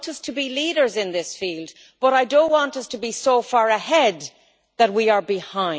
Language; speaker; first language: English; native; English